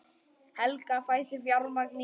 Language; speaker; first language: Icelandic; native; Icelandic